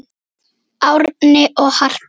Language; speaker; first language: Icelandic; native; Icelandic